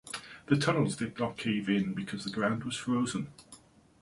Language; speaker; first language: English; native; English